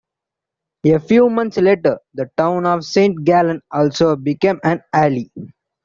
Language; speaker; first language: English; non-native, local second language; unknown